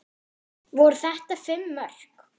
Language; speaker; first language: Icelandic; non-native, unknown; German